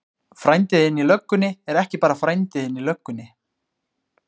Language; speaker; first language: Icelandic; native; Icelandic